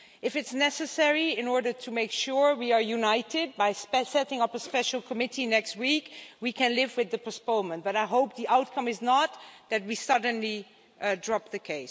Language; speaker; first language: English; non-native, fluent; Dutch